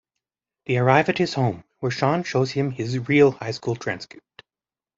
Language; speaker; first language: English; native; English